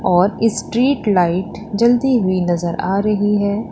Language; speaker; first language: Hindi; native; Hindi